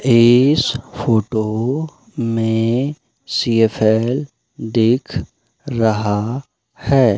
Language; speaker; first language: Hindi; native; Hindi